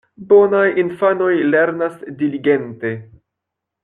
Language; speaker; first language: Esperanto; non-native, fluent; French